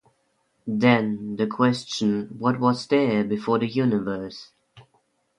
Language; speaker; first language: English; non-native, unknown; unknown